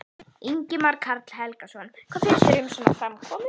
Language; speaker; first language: Icelandic; native; Icelandic